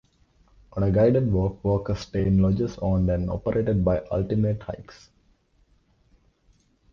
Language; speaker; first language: English; non-native, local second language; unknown